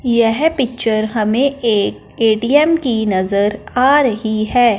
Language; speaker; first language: Hindi; non-native, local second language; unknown